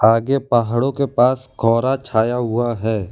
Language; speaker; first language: Hindi; non-native, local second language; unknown